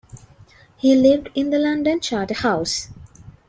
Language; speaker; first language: English; non-native, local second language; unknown